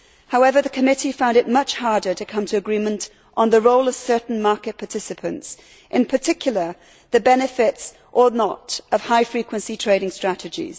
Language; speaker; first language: English; native; English